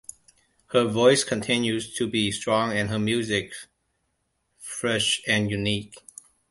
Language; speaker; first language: English; non-native, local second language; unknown